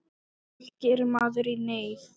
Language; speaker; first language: Icelandic; non-native, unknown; Thai